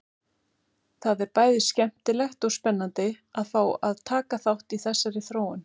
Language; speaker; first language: Icelandic; native; Icelandic